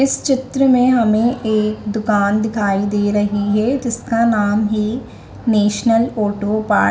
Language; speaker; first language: Hindi; native; Hindi